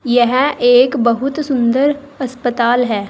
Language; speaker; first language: Hindi; native; Hindi